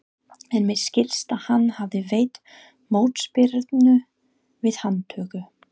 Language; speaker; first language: Icelandic; non-native, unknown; English